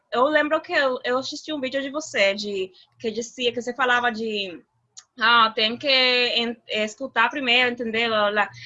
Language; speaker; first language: Portuguese; non-native, related language; Spanish